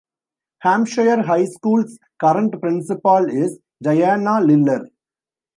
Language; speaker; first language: English; non-native, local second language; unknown